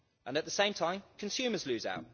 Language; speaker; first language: English; native; English